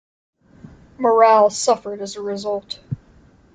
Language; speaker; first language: English; native; English